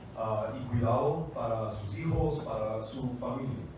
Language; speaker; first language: Spanish; non-native, fluent; English